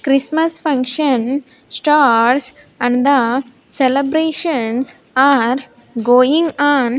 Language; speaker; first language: English; non-native, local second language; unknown